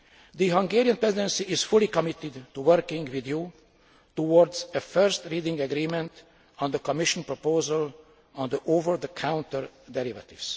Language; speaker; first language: English; non-native, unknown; Hungarian